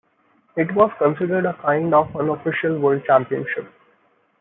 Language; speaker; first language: English; non-native, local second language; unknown